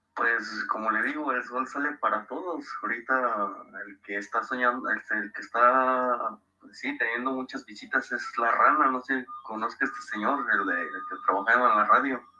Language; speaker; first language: Spanish; native; Spanish